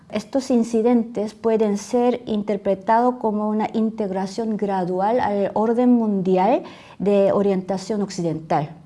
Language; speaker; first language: Spanish; non-native, fluent; Korean